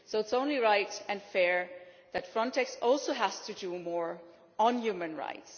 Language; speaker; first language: English; non-native, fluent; German